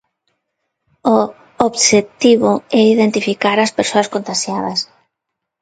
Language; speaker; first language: Galician; non-native, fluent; Spanish